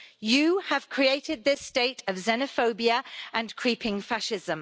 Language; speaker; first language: English; native; English